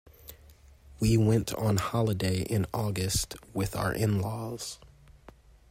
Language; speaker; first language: English; native; English